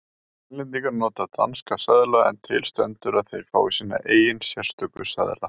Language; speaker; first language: Icelandic; native; Icelandic